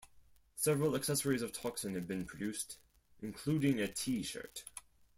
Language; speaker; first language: English; non-native, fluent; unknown